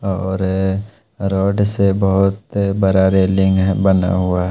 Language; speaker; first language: Hindi; non-native, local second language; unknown